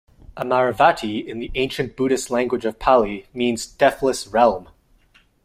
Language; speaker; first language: English; non-native, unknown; French